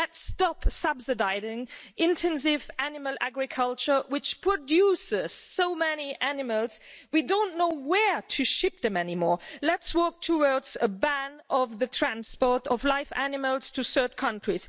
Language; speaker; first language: English; non-native, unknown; Luxembourgish